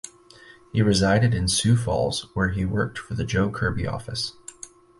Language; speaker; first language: English; native; English